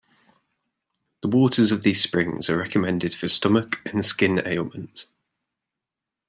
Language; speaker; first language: English; native; English